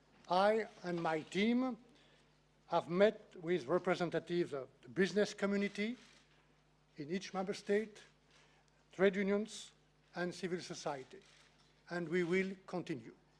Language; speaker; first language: English; non-native, fluent; French